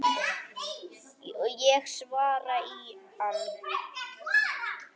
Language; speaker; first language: Icelandic; native; Icelandic